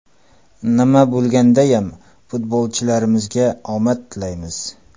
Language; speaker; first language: Uzbek; non-native, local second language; Kara-Kalpak